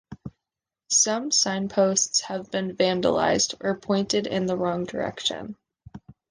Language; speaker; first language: English; native; English